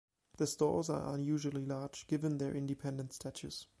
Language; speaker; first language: English; non-native, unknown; German